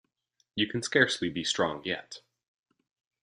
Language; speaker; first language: English; native; English